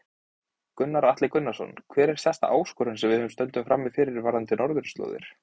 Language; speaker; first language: Icelandic; native; Icelandic